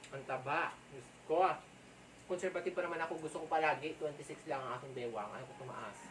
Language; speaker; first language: Filipino; non-native, local second language; Hiligaynon